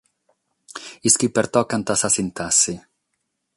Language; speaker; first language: Sardinian; non-native, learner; Catalan